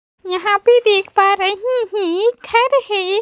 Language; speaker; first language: Hindi; native; Hindi